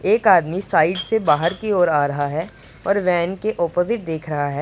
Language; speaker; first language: Hindi; non-native, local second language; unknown